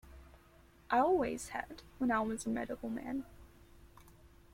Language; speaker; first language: English; native; English